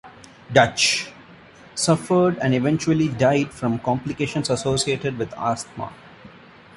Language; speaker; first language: English; non-native, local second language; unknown